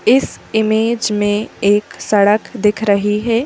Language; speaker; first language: Hindi; native; Hindi